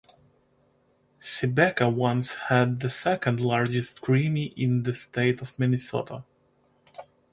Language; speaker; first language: English; non-native, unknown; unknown